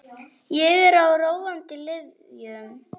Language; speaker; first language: Icelandic; native; Icelandic